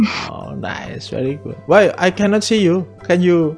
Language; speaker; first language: English; non-native, learner; Indonesian